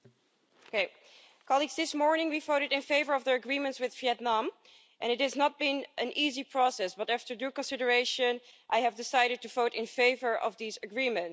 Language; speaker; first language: English; non-native, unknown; Dutch